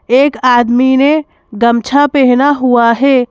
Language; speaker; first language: Hindi; native; Hindi